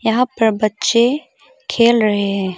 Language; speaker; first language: Hindi; early bilingual, other home language; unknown